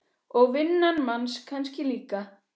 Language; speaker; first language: Icelandic; native; Icelandic